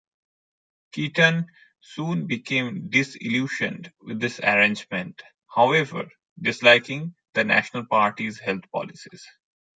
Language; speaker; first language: English; non-native, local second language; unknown